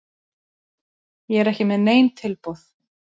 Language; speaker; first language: Icelandic; native; Icelandic